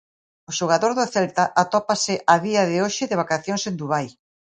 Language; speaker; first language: Galician; native; Galician